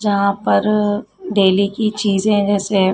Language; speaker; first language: Hindi; native; Hindi